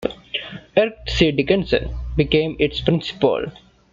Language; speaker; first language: English; non-native, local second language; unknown